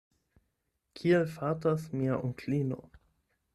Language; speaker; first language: Esperanto; non-native, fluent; German